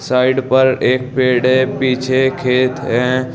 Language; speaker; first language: Hindi; native; Hindi